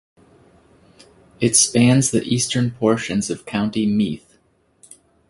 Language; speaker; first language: English; native; English